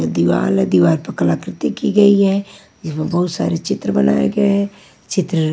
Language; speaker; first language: Hindi; non-native, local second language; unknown